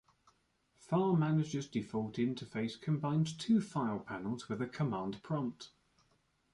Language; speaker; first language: English; native; English